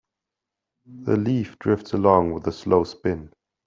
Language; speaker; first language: English; non-native, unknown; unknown